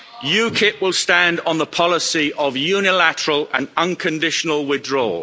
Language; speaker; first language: English; native; English